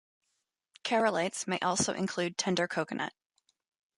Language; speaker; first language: English; native; English